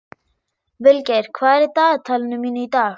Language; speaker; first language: Icelandic; non-native, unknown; German